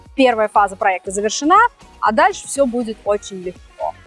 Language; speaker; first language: Russian; native; Russian